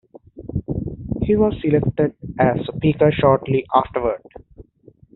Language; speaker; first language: English; native; English